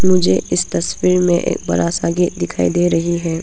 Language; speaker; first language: Hindi; early bilingual, other home language; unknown